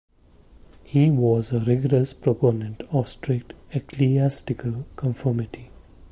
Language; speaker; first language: English; non-native, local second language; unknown